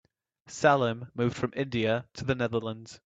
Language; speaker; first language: English; native; English